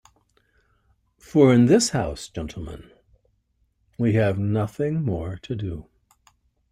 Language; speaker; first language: English; native; English